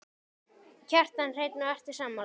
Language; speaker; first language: Icelandic; native; Icelandic